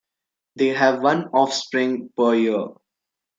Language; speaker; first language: English; non-native, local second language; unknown